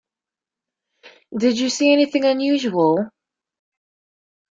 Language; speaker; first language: English; native; English